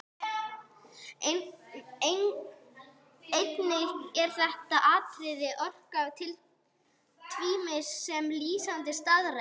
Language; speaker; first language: Icelandic; non-native, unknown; English